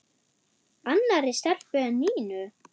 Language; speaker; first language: Icelandic; non-native, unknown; German